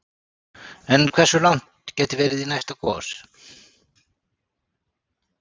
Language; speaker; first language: Icelandic; native; Icelandic